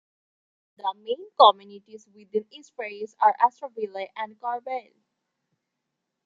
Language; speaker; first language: English; non-native, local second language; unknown